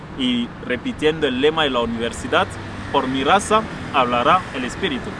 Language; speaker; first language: Spanish; non-native, fluent; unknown